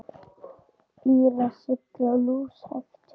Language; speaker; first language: Icelandic; native; Icelandic